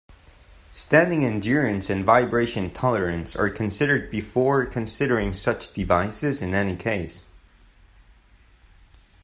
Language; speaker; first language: English; non-native, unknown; Spanish